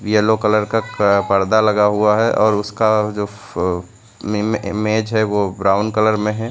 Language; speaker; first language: Hindi; native; Hindi